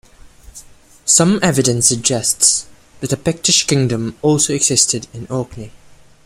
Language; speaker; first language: English; non-native, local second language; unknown